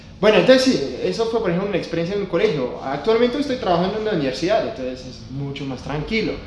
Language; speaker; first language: Spanish; non-native, fluent; French